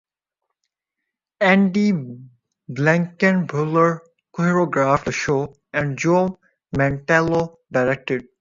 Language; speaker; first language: English; non-native, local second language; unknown